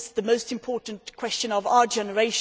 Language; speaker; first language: English; native; English